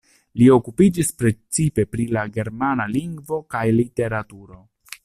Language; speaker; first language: Esperanto; non-native, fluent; Italian